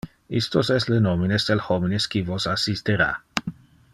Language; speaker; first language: Interlingua; non-native, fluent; Dutch